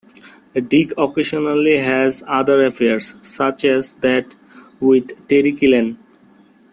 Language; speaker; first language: English; non-native, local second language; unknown